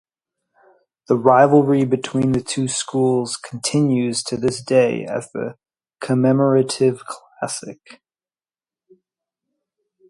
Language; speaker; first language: English; native; English